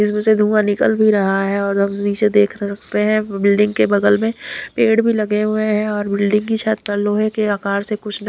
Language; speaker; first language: Hindi; non-native, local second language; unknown